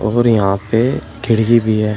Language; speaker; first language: Hindi; native; Hindi